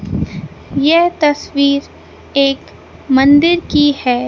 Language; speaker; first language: Hindi; native; Hindi